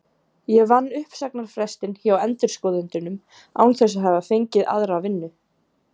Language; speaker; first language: Icelandic; native; Icelandic